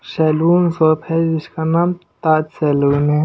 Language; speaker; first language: Hindi; non-native, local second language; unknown